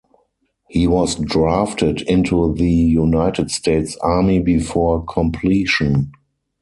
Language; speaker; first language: English; non-native, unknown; German